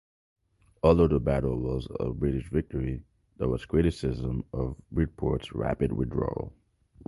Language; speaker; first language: English; non-native, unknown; Haitian Creole